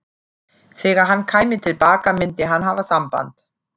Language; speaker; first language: Icelandic; non-native, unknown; German